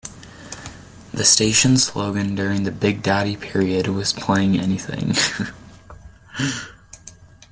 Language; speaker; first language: English; native; English